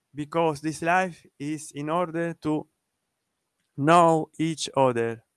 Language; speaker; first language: English; non-native, learner; Italian